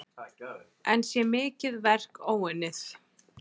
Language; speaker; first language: Icelandic; native; Icelandic